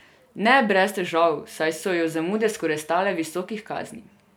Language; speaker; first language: Slovenian; non-native, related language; Serbian